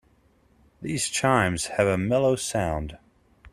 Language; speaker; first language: English; native; English